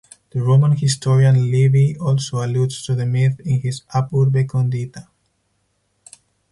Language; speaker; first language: English; non-native, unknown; Spanish